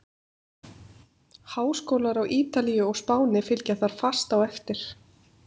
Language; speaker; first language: Icelandic; native; Icelandic